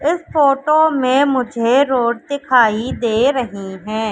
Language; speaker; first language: Hindi; native; Hindi